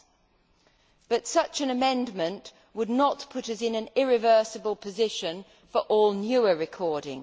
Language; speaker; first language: English; native; English